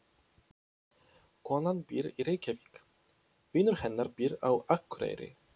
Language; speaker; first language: Icelandic; non-native, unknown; Polish